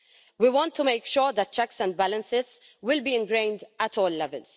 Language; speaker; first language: English; non-native, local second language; Maltese